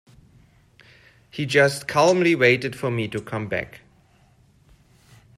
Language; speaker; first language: English; non-native, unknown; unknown